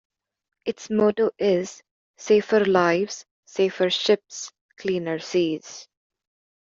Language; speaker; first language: English; native; English